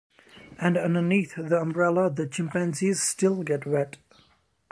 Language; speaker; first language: English; non-native, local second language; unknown